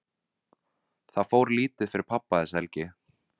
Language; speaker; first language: Icelandic; non-native, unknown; Vietnamese